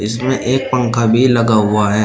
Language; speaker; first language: Hindi; native; Hindi